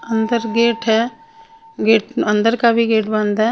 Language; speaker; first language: Hindi; non-native, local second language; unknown